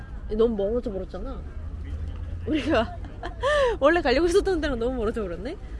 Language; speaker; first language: Korean; native; Korean